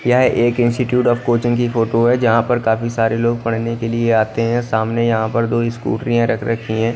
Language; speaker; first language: Hindi; non-native, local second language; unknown